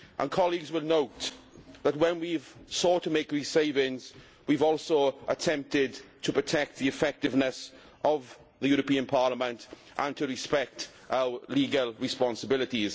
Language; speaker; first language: English; native; English